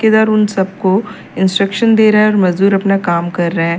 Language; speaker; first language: Hindi; native; Hindi